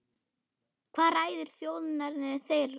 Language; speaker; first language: Icelandic; non-native, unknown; German